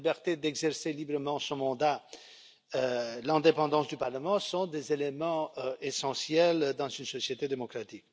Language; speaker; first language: French; non-native, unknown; Romanian